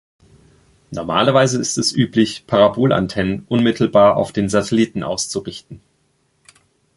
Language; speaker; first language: German; native; German